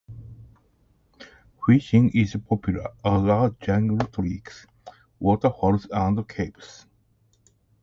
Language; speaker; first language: English; non-native, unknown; Japanese